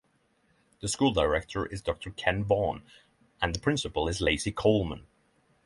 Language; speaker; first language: English; non-native, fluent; Norwegian